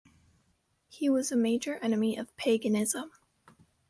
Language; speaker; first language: English; native; English